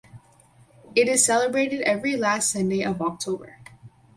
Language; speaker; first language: English; native; English